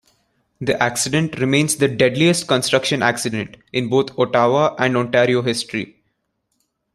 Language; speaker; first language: English; non-native, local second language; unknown